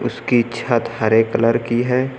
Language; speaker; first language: Hindi; native; Hindi